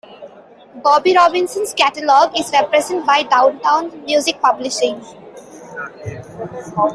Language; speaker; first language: English; non-native, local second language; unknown